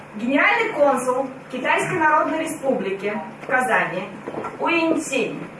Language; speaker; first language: Russian; native; Russian